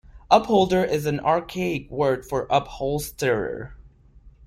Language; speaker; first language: English; non-native, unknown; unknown